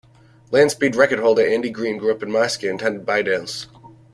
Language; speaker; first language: English; native; English